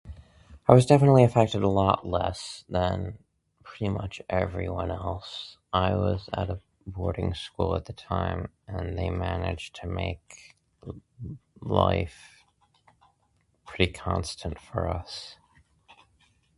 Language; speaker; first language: English; native; English